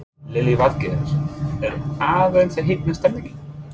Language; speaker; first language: Icelandic; non-native, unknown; English